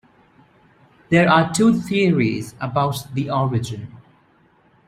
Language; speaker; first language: English; non-native, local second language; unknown